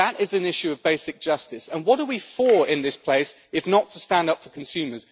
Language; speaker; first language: English; native; English